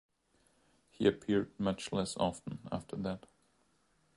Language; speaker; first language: English; non-native, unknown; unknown